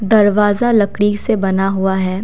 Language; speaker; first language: Hindi; non-native, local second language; Assamese